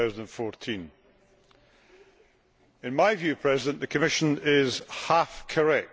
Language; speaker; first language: English; native; English